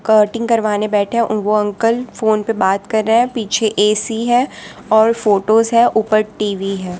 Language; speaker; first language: Hindi; non-native, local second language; Gujarati